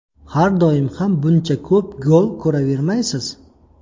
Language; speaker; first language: Uzbek; native; Uzbek